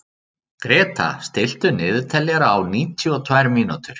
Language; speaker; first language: Icelandic; native; Icelandic